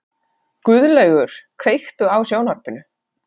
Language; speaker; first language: Icelandic; non-native, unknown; Finnish